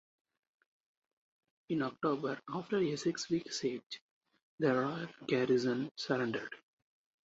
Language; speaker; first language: English; non-native, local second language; Tamil